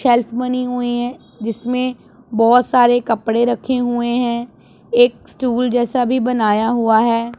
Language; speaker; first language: Hindi; non-native, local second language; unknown